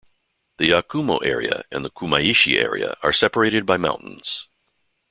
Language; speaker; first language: English; native; English